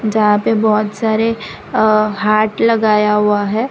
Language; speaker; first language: Hindi; non-native, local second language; Gujarati